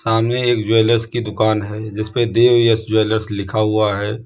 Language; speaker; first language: Hindi; native; Hindi